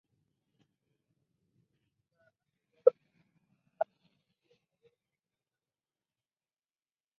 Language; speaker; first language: English; non-native, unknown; Spanish